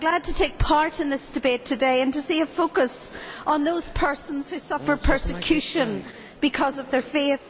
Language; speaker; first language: English; native; English